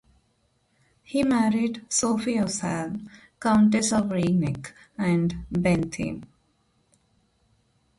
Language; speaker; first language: English; non-native, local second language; Telugu